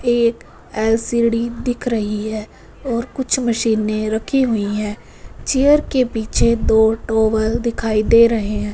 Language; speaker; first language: Hindi; non-native, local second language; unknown